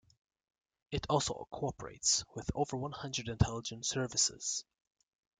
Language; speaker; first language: English; native; English